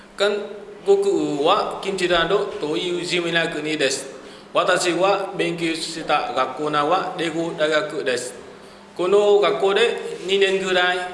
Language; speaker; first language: Japanese; non-native, learner; Vietnamese